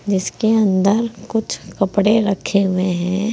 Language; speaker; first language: Hindi; native; Hindi